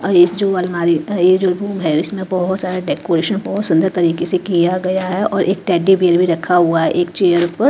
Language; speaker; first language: Hindi; native; Hindi